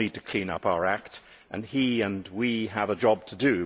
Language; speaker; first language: English; native; English